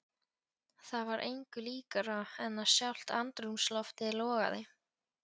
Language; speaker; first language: Icelandic; non-native, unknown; Polish